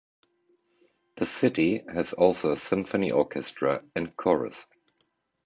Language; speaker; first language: English; non-native, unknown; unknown